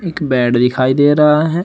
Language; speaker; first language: Hindi; native; Hindi